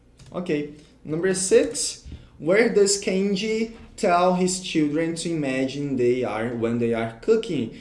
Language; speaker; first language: English; non-native, fluent; Portuguese